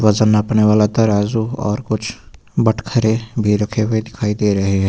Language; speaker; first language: Hindi; native; Hindi